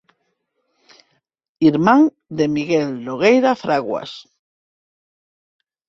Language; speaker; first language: Galician; non-native, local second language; Spanish